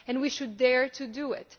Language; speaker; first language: English; non-native, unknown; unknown